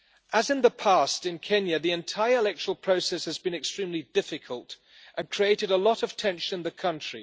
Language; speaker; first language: English; non-native, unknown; German